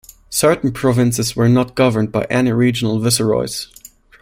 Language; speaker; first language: English; non-native, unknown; German